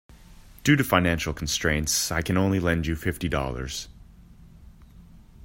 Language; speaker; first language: English; native; English